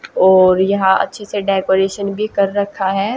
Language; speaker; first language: Hindi; native; Hindi